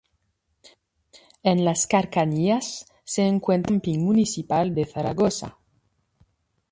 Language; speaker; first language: Spanish; non-native, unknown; French